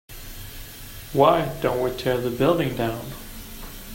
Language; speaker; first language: English; native; English